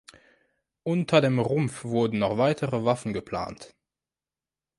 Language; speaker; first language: German; non-native, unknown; French